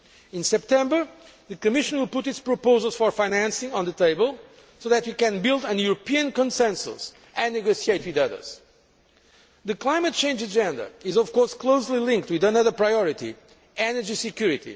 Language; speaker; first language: English; non-native, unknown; Portuguese